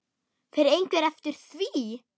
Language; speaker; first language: Icelandic; non-native, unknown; German